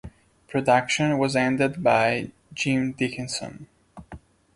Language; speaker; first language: English; non-native, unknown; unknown